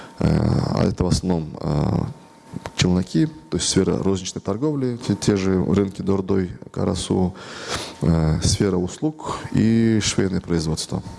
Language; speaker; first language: Russian; non-native, local second language; Kyrgyz